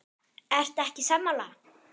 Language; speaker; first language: Icelandic; non-native, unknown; German